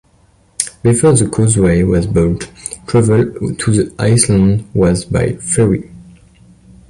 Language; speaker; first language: English; non-native, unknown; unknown